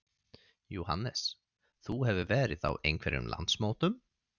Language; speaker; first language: Icelandic; non-native, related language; Swedish